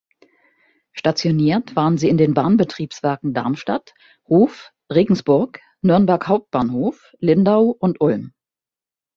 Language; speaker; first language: German; native; German